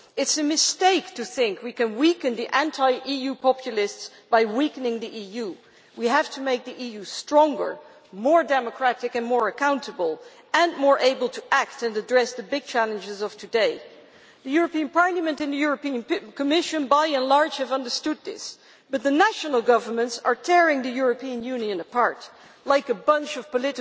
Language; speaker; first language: English; non-native, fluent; Dutch